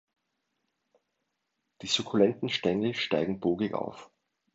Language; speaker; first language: German; native; German